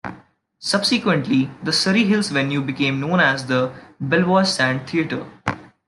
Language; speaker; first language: English; non-native, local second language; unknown